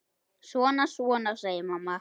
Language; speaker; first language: Icelandic; native; Icelandic